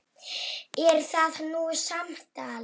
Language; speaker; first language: Icelandic; non-native, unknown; Polish